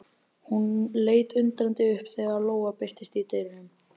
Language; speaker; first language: Icelandic; native; Icelandic